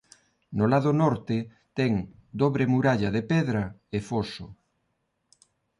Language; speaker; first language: Galician; non-native, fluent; Spanish